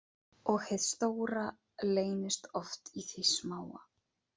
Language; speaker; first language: Icelandic; native; Icelandic